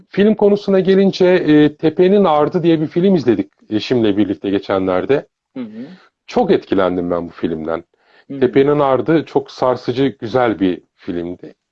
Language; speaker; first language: Turkish; early bilingual, heritage; Turkish